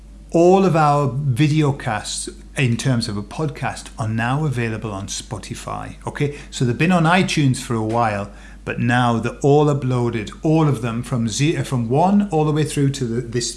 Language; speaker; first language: English; native; English